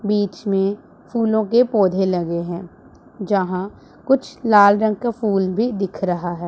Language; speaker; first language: Hindi; non-native, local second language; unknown